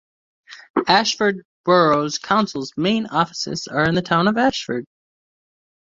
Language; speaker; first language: English; native; English